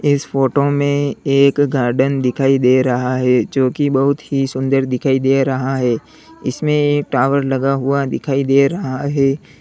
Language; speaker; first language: Hindi; native; Hindi